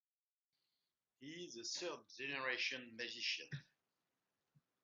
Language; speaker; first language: English; non-native, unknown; French